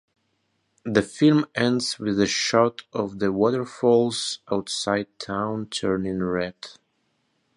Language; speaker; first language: English; non-native, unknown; Russian